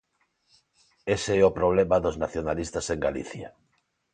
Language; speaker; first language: Galician; non-native, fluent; Spanish